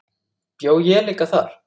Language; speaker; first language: Icelandic; native; Icelandic